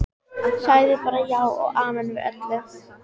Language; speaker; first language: Icelandic; native; Icelandic